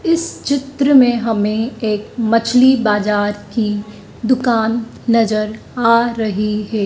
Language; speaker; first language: Hindi; native; Hindi